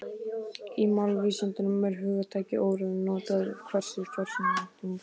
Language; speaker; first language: Icelandic; native; Icelandic